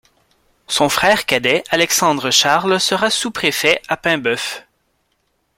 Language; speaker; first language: French; native; French